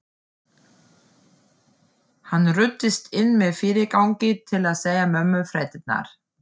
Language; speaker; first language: Icelandic; non-native, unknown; German